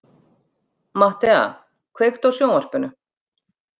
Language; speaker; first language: Icelandic; native; Icelandic